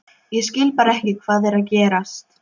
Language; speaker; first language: Icelandic; non-native, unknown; Polish